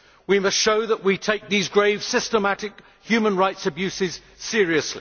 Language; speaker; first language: English; native; English